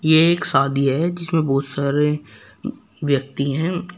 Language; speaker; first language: Hindi; native; Hindi